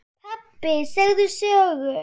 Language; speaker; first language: Icelandic; non-native, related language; Swedish